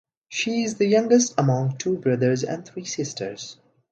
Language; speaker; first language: English; non-native, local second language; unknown